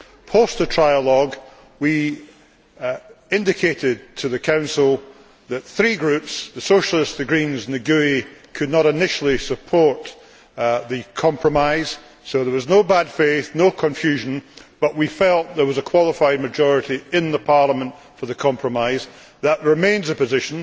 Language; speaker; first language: English; native; English